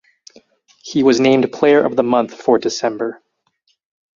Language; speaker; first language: English; native; English